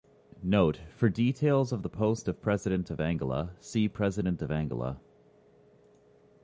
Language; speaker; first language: English; native; English